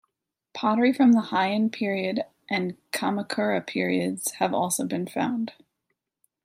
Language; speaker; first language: English; native; English